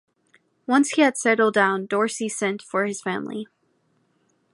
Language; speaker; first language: English; native; English